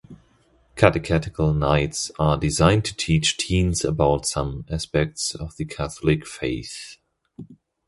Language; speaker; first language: English; non-native, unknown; German